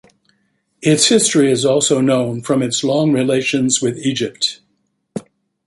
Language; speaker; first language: English; native; English